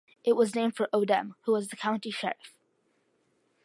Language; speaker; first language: English; early bilingual, other home language; Malayalam